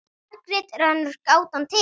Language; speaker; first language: Icelandic; native; Icelandic